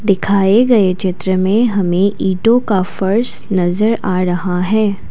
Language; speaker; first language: Hindi; non-native, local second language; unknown